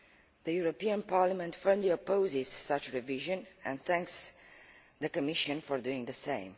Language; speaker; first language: English; non-native, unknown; Romanian